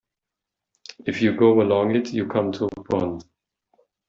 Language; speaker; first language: English; non-native, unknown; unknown